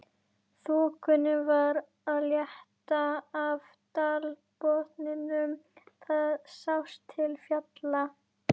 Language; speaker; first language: Icelandic; native; Icelandic